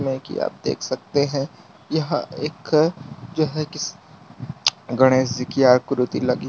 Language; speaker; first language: Hindi; non-native, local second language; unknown